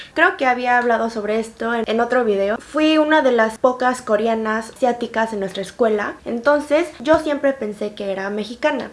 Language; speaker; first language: Spanish; early bilingual, other home language; Korean